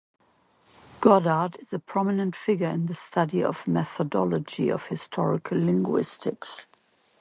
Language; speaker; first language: English; non-native, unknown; German